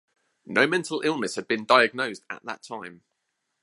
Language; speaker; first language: English; native; English